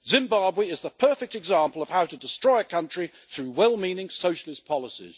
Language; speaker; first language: English; native; English